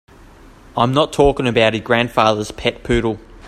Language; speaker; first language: English; native; English